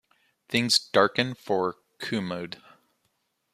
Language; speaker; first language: English; native; English